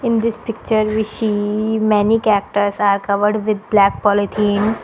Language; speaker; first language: English; non-native, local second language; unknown